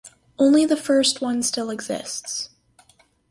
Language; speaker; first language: English; native; English